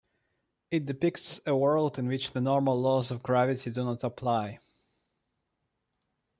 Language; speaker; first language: English; non-native, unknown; Russian